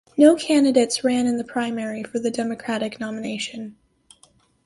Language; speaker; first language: English; native; English